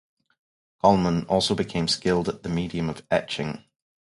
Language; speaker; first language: English; native; English